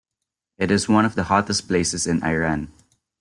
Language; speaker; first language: English; non-native, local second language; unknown